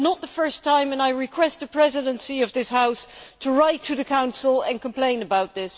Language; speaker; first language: English; non-native, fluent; Dutch